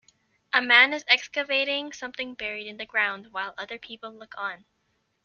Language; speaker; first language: English; native; English